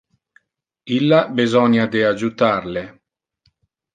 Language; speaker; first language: Interlingua; non-native, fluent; Italian